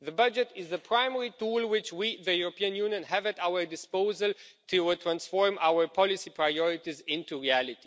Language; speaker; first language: English; non-native, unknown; Romanian